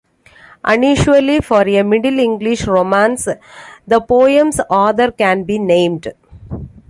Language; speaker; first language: English; non-native, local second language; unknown